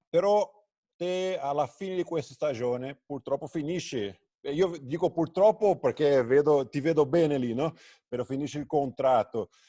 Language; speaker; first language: Italian; non-native, fluent; Portuguese